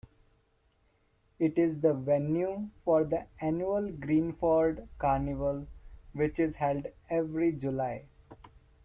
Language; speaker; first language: English; non-native, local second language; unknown